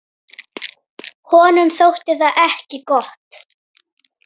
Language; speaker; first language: Icelandic; native; Icelandic